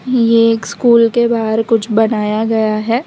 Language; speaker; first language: Hindi; non-native, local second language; Gujarati